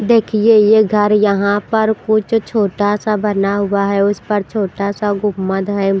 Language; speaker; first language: Hindi; non-native, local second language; Punjabi